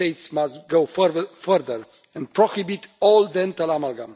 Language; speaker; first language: English; non-native, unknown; Romanian